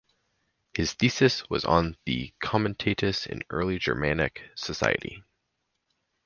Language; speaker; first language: English; native; English